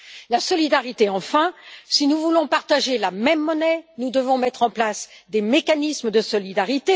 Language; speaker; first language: French; native; French